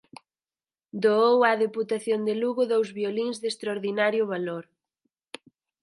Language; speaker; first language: Galician; native; Galician